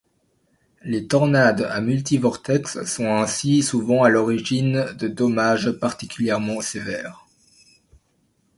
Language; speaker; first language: French; native; French